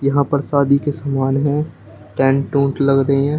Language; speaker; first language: Hindi; native; Hindi